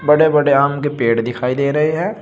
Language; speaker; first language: Hindi; native; Hindi